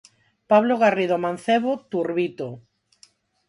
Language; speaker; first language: Galician; non-native, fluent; Spanish